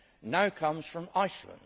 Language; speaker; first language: English; native; English